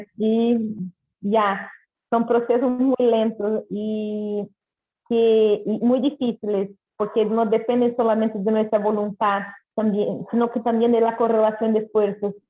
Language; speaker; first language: Spanish; non-native, related language; Portuguese